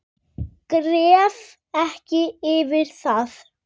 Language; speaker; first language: Icelandic; native; Icelandic